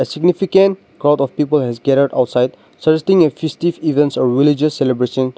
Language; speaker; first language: English; non-native, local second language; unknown